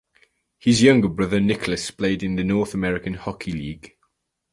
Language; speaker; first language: English; native; English